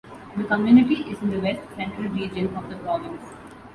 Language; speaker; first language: English; non-native, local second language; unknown